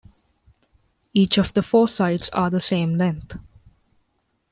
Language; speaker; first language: English; non-native, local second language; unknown